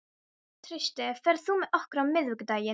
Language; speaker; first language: Icelandic; non-native, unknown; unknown